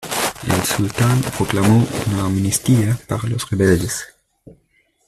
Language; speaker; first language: Spanish; native; Spanish